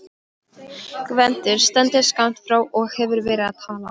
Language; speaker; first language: Icelandic; non-native, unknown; Polish